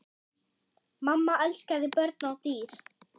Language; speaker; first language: Icelandic; non-native, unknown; German